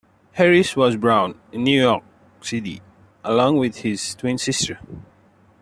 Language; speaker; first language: English; native; English